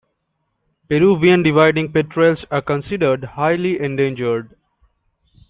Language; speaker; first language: English; non-native, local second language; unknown